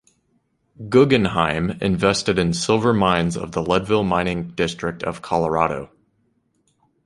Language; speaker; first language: English; native; English